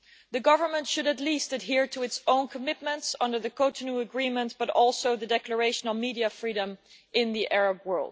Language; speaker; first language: English; non-native, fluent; Dutch